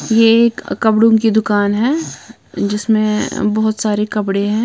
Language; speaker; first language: Hindi; non-native, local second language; Punjabi